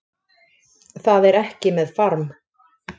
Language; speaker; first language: Icelandic; native; Icelandic